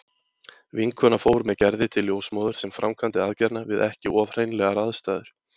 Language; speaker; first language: Icelandic; native; Icelandic